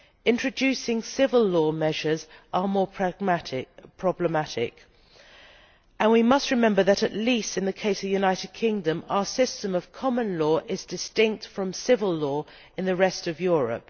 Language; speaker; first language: English; native; English